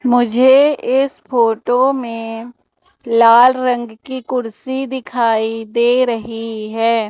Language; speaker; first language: Hindi; native; Hindi